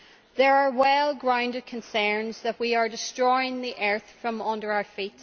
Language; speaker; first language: English; native; English